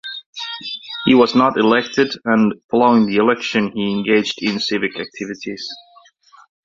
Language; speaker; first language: English; native; English